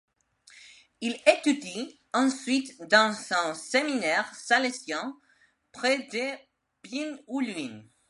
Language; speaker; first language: French; non-native, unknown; Spanish